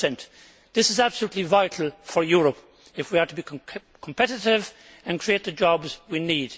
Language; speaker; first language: English; native; English